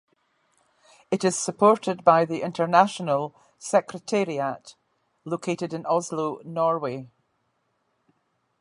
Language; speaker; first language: English; native; English